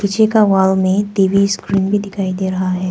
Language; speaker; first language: Hindi; non-native, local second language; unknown